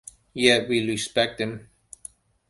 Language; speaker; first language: English; non-native, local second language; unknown